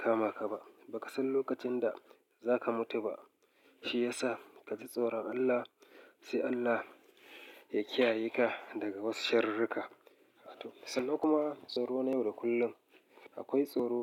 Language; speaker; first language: Hausa; native; Hausa